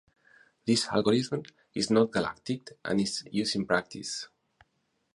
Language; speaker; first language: English; non-native, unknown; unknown